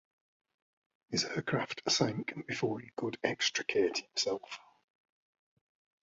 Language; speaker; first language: English; native; English